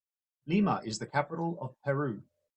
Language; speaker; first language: English; native; English